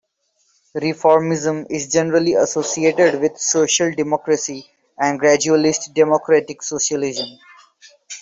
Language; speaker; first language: English; non-native, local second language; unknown